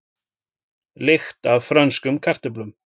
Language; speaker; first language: Icelandic; native; Icelandic